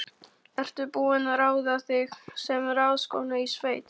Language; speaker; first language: Icelandic; non-native, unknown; Polish